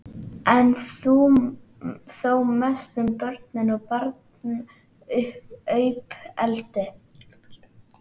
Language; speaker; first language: Icelandic; native; Icelandic